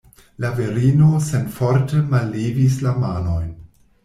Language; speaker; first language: Esperanto; non-native, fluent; German